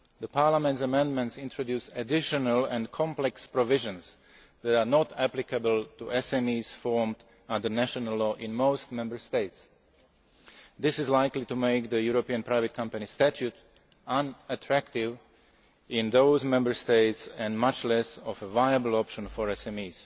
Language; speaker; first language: English; non-native, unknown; Slovak